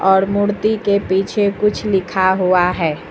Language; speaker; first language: Hindi; native; Hindi